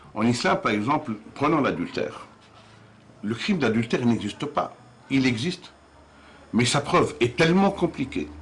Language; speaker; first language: French; non-native, local second language; Arabic